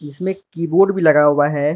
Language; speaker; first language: Hindi; non-native, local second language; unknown